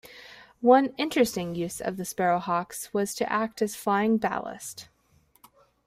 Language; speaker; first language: English; native; English